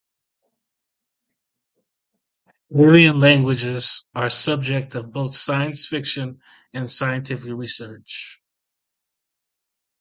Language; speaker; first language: English; native; English